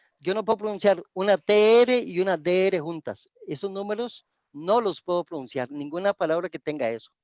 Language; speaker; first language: Spanish; native; Spanish